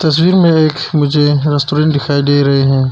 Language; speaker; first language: Hindi; early bilingual, other home language; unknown